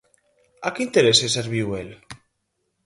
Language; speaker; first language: Galician; native; Galician